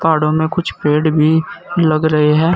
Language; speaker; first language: Hindi; native; Hindi